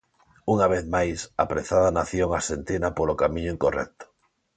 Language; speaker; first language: Galician; non-native, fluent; Spanish